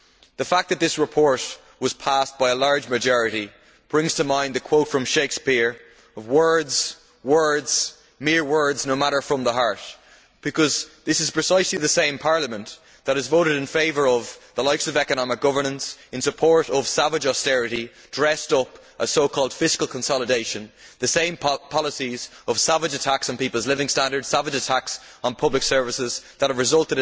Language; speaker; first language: English; native; English